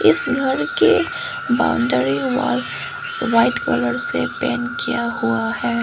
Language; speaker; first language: Hindi; non-native, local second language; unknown